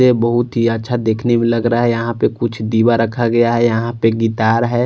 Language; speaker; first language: Hindi; non-native, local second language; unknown